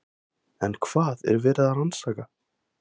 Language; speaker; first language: Icelandic; non-native, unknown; Thai